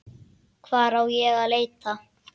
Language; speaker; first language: Icelandic; native; Icelandic